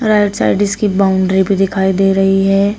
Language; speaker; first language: Hindi; native; Hindi